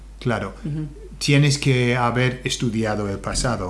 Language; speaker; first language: Spanish; non-native, fluent; English